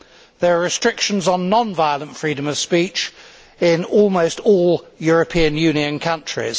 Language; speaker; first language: English; native; English